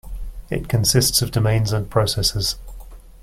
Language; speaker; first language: English; native; English